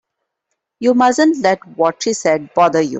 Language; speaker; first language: English; non-native, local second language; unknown